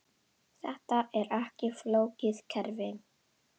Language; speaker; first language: Icelandic; non-native, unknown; Indonesian